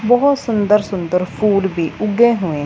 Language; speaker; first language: Hindi; non-native, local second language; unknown